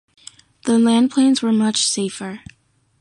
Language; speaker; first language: English; native; English